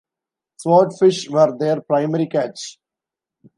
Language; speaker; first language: English; non-native, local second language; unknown